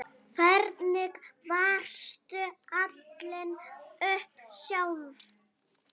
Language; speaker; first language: Icelandic; native; Icelandic